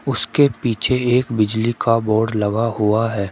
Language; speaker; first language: Hindi; native; Hindi